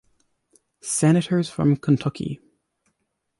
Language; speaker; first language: English; native; English